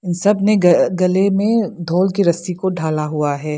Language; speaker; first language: Hindi; non-native, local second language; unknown